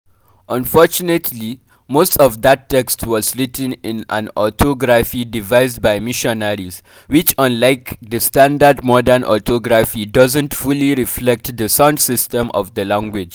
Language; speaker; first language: English; non-native, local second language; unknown